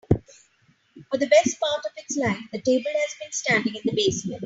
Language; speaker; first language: English; non-native, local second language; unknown